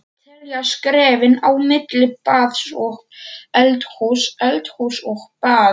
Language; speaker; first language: Icelandic; non-native, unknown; Polish